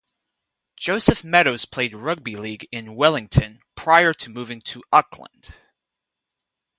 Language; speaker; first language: English; native; English